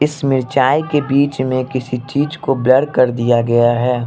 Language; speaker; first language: Hindi; non-native, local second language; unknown